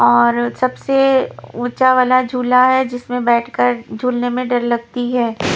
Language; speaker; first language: Hindi; non-native, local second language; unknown